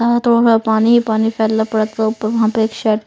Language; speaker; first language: Hindi; non-native, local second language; Punjabi